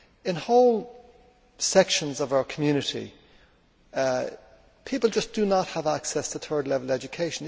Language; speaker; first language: English; native; English